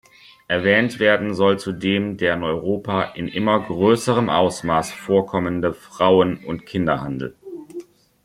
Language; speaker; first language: German; native; German